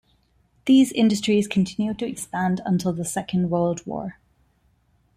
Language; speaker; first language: English; non-native, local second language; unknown